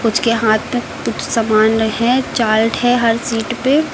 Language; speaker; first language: Hindi; native; Hindi